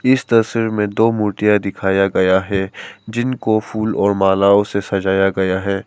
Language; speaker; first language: Hindi; non-native, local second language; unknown